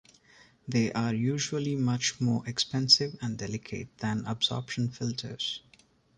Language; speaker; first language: English; non-native, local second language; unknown